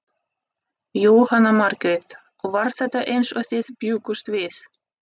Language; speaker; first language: Icelandic; non-native, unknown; Russian